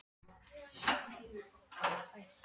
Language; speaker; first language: Icelandic; non-native, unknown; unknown